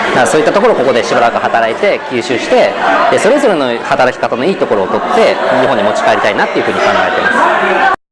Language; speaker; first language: Japanese; native; Japanese